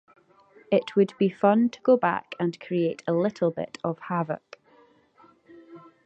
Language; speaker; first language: English; native; English